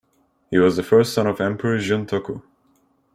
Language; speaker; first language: English; non-native, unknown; Turkish